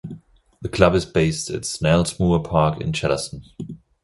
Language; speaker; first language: English; non-native, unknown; German